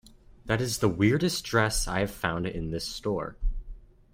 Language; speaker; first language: English; native; English